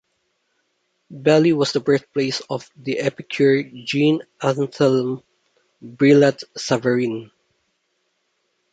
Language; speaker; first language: English; non-native, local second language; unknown